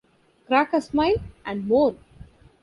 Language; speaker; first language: English; non-native, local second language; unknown